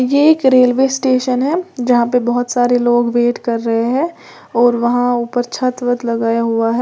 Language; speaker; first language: Hindi; native; Hindi